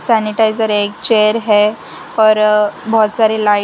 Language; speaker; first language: Hindi; non-native, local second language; Gujarati